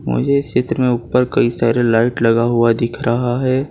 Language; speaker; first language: Hindi; non-native, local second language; Gujarati